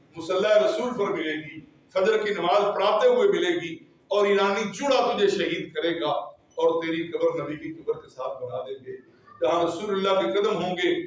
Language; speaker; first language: Urdu; non-native, local second language; Punjabi